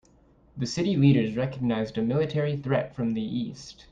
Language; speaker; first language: English; native; English